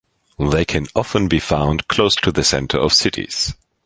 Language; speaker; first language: English; non-native, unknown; German